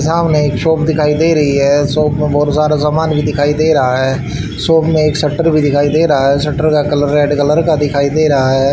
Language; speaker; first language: Hindi; native; Hindi